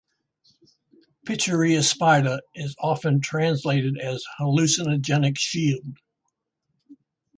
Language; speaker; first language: English; native; English